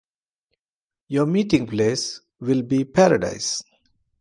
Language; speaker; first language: English; non-native, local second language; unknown